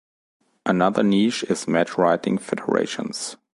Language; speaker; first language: English; non-native, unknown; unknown